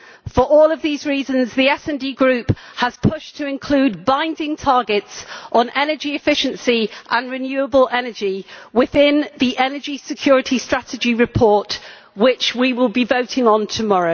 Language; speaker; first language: English; native; English